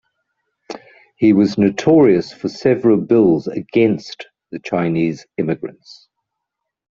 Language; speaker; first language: English; native; English